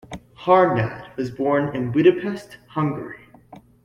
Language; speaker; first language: English; native; English